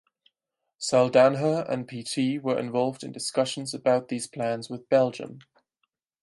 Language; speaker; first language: English; non-native, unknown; German